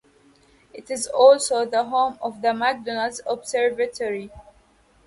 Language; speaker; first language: English; native; English